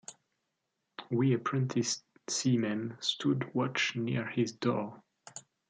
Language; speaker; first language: English; non-native, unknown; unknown